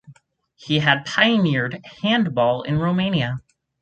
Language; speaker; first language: English; native; English